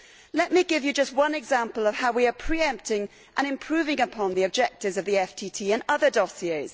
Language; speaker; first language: English; native; English